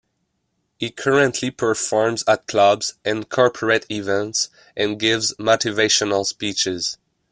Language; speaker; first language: English; non-native, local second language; French